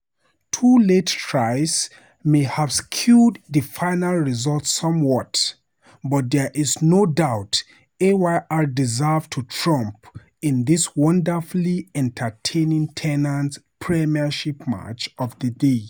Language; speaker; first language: English; non-native, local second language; Hausa